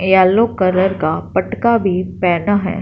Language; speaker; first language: Hindi; non-native, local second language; Punjabi